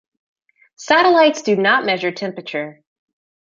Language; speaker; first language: English; native; English